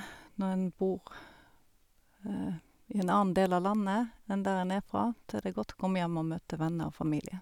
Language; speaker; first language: Norwegian; native; Norwegian